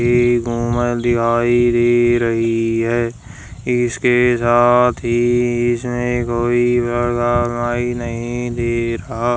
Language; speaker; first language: Hindi; native; Hindi